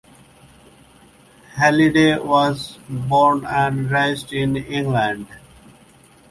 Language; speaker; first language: English; native; English